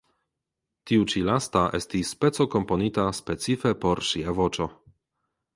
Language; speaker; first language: Esperanto; non-native, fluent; Polish